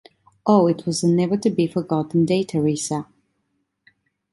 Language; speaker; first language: English; non-native, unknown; Italian